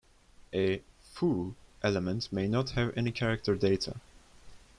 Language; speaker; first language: English; non-native, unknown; Turkish